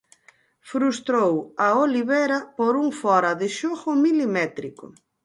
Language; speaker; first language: Galician; native; Galician